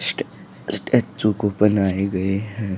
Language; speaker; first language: Hindi; native; Hindi